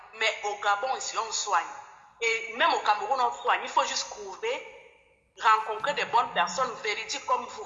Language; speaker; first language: French; non-native, local second language; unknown